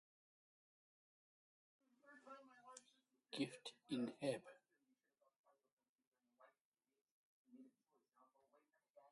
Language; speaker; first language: English; native; English